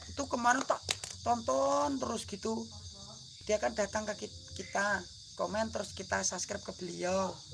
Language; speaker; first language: Indonesian; non-native, local second language; Javanese